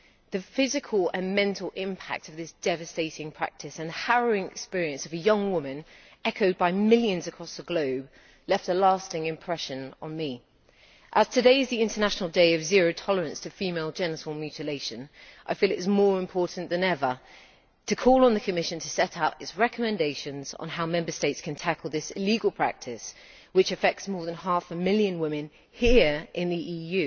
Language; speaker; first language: English; native; English